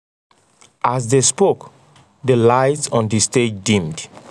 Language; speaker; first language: English; non-native, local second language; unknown